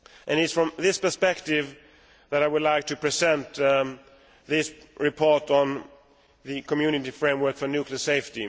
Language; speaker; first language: English; non-native, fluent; Swedish